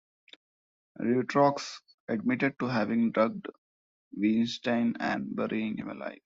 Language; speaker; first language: English; non-native, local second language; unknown